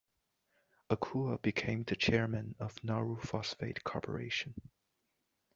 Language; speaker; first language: English; non-native, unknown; Chinese